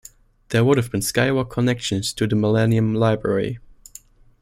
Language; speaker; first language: English; non-native, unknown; German